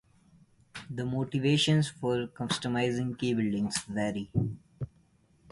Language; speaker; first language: English; non-native, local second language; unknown